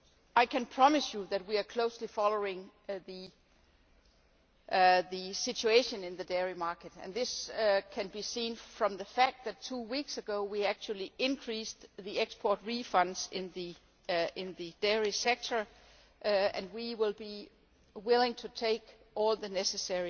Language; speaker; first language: English; non-native, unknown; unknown